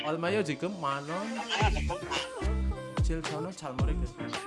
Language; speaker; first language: Korean; non-native, learner; Indonesian